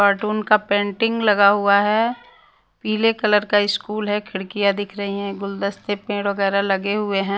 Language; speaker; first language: Hindi; non-native, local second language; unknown